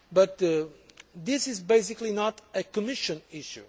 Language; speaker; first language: English; non-native, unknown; Portuguese